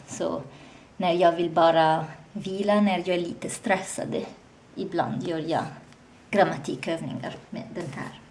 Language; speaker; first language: Swedish; non-native, learner; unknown